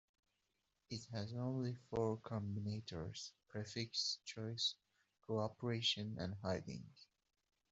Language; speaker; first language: English; native; English